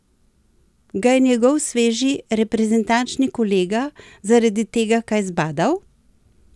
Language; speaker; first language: Slovenian; native; Slovenian